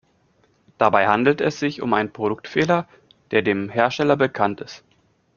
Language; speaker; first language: German; native; German